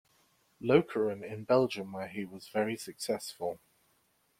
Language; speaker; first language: English; native; English